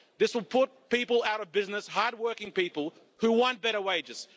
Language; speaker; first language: English; non-native, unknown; Lithuanian